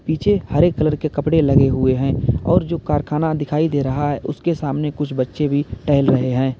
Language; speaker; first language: Hindi; native; Hindi